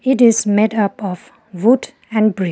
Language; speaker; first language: English; non-native, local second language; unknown